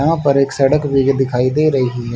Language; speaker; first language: Hindi; native; Hindi